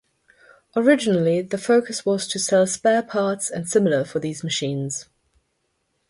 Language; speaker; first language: English; non-native, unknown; German